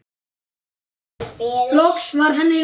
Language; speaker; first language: Icelandic; native; Icelandic